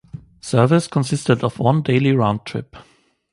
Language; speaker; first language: English; non-native, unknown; German